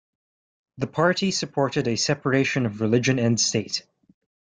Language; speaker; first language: English; non-native, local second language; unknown